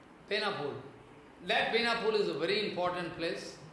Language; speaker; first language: English; non-native, local second language; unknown